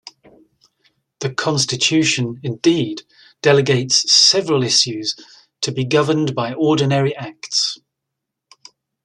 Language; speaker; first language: English; native; English